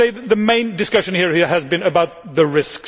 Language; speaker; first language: English; non-native, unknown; Swedish